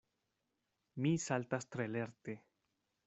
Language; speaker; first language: Esperanto; non-native, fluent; Spanish